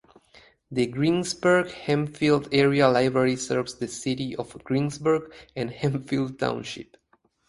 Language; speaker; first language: English; native; English